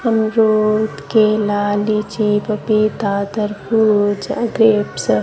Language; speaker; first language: Hindi; non-native, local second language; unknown